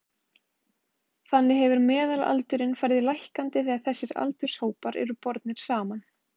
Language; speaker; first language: Icelandic; native; Icelandic